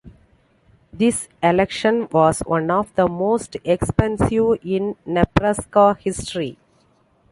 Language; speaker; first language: English; non-native, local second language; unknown